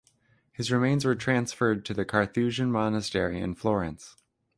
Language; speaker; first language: English; native; English